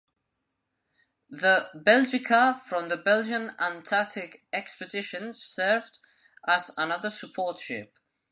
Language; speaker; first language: English; non-native, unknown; Spanish